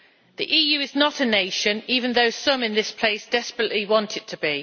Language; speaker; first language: English; native; English